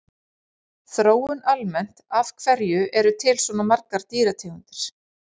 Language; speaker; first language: Icelandic; native; Icelandic